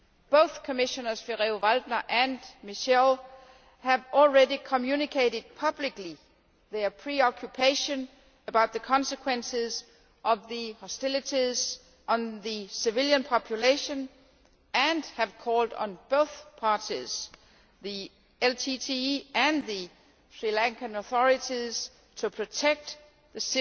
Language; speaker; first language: English; non-native, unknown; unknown